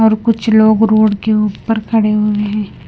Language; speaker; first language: Hindi; non-native, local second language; Punjabi